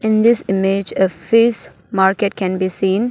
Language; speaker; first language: English; non-native, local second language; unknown